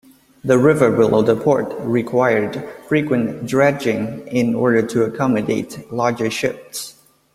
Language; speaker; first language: English; native; English